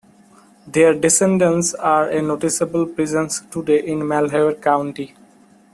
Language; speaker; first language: English; non-native, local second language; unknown